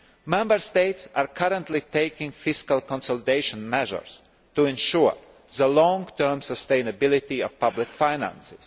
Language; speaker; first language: English; non-native, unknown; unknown